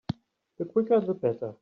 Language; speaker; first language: English; native; English